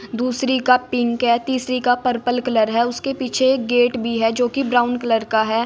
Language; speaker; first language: Hindi; native; Hindi